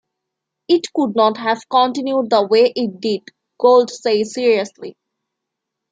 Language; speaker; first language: English; non-native, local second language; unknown